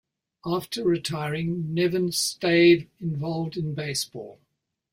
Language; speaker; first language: English; native; English